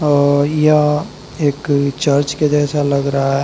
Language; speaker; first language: Hindi; native; Hindi